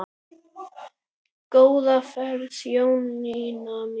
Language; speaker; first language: Icelandic; native; Icelandic